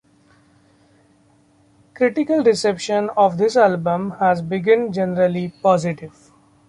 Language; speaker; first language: English; non-native, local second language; Marathi